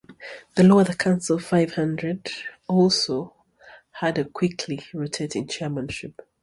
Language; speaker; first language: English; native; English